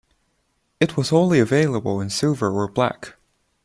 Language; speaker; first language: English; non-native, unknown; Chinese